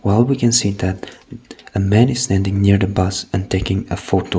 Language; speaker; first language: English; non-native, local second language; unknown